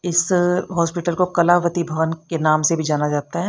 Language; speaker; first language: Hindi; native; Hindi